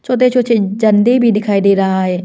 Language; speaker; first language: Hindi; non-native, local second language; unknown